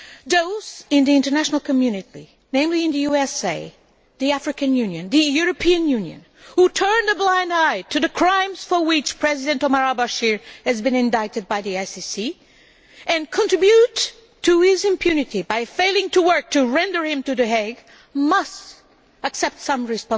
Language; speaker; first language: English; non-native, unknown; Portuguese